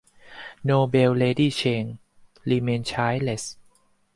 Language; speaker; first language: English; non-native, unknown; Thai